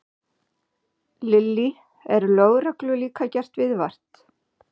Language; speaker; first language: Icelandic; native; Icelandic